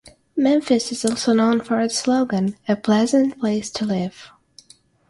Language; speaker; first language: English; non-native, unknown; Russian